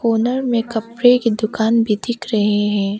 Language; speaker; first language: Hindi; non-native, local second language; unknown